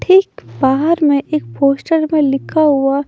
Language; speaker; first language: Hindi; non-native, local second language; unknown